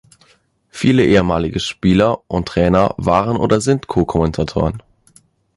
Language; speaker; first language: German; native; German